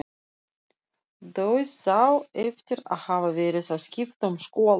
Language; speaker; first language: Icelandic; non-native, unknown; Russian